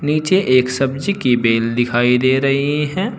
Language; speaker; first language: Hindi; native; Hindi